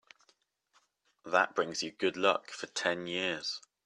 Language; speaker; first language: English; native; English